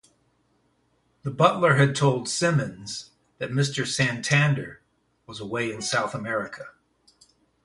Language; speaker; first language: English; native; English